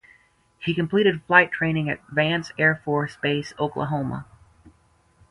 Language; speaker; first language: English; native; English